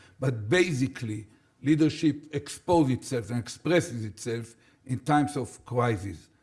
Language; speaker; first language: English; non-native, fluent; Hebrew